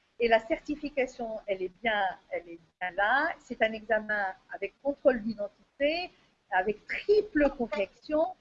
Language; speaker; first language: French; non-native, local second language; Arabic